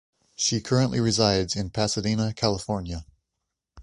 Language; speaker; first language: English; native; English